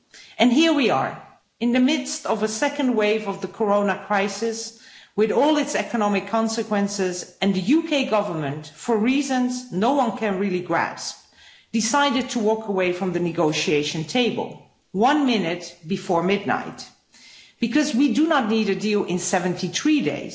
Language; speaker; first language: English; non-native, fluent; Dutch